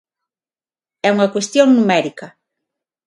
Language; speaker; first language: Galician; non-native, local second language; Spanish